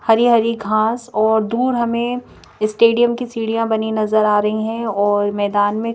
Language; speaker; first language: Hindi; native; Hindi